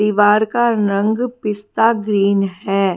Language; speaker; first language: Hindi; native; Hindi